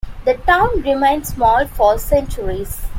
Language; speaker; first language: English; non-native, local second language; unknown